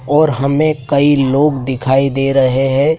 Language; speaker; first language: Hindi; native; Hindi